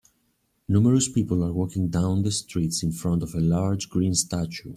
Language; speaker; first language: English; native; English